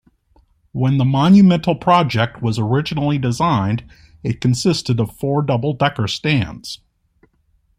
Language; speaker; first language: English; native; English